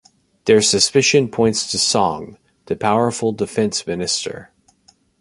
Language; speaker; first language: English; native; English